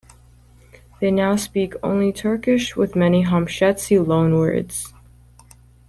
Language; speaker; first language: English; native; English